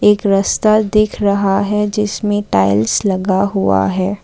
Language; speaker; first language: Hindi; non-native, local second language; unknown